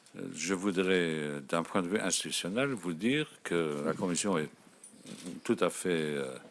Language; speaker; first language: French; non-native, local second language; Luxembourgish